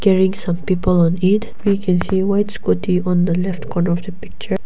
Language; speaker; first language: English; non-native, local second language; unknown